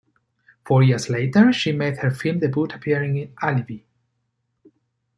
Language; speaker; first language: English; non-native, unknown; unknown